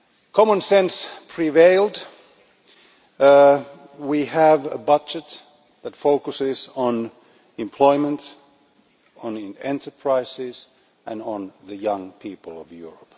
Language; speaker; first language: English; non-native, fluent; Finnish